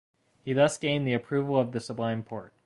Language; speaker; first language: English; native; English